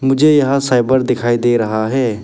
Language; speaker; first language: Hindi; non-native, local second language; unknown